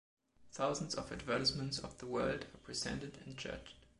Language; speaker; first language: English; non-native, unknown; German